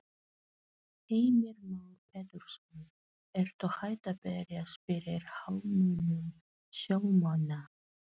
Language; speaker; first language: Icelandic; non-native, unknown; Filipino